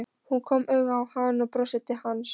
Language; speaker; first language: Icelandic; non-native, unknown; Polish